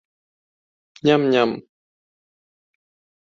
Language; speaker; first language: Galician; non-native, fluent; Spanish